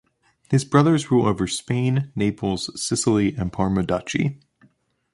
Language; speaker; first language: English; native; English